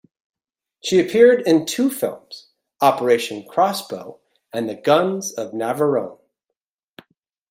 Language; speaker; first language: English; native; English